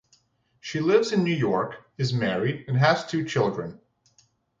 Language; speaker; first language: English; native; English